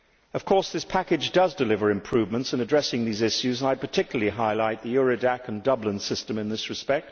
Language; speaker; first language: English; native; English